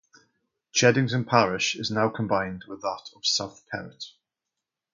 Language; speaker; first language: English; native; English